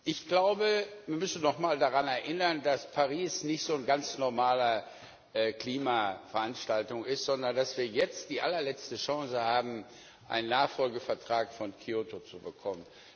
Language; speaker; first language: German; non-native, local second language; Luxembourgish